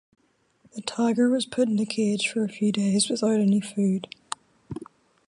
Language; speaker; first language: English; native; English